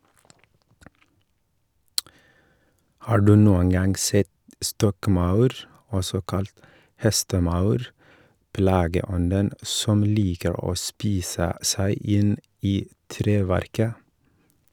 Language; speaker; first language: Norwegian; non-native, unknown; Oromo